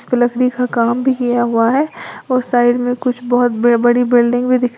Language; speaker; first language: Hindi; native; Hindi